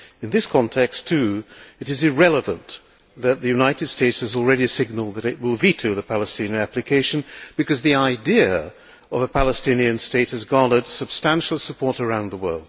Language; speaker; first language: English; non-native, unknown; Hungarian